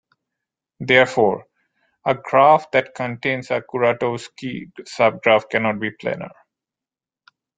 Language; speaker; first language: English; non-native, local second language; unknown